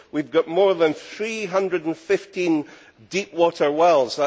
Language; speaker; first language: English; native; English